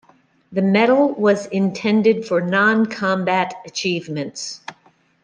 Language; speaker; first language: English; native; English